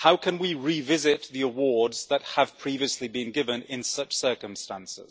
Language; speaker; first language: English; native; English